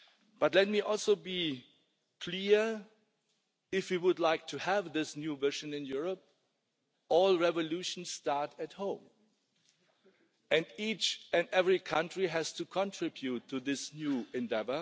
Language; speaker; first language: English; non-native, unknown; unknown